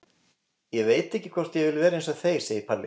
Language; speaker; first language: Icelandic; native; Icelandic